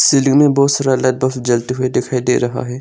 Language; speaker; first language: Hindi; non-native, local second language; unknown